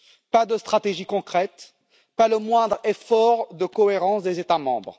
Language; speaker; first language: French; native; French